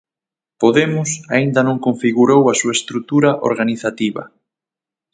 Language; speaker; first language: Galician; native; Galician